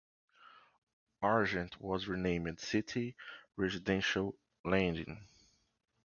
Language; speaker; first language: English; non-native, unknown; Portuguese